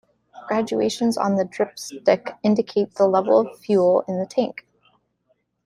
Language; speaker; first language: English; native; English